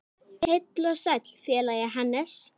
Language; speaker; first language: Icelandic; native; Icelandic